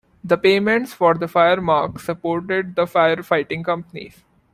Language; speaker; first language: English; non-native, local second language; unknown